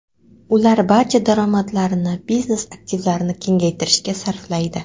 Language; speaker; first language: Uzbek; non-native, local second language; Kara-Kalpak